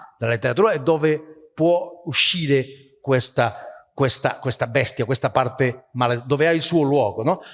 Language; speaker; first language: Italian; non-native, fluent; Spanish